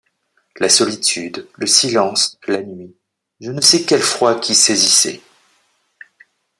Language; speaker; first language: French; native; French